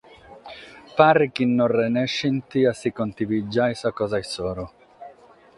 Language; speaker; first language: Sardinian; non-native, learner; Catalan